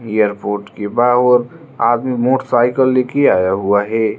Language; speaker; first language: Hindi; non-native, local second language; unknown